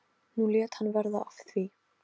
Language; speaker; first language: Icelandic; non-native, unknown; Polish